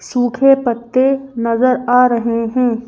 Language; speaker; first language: Hindi; native; Hindi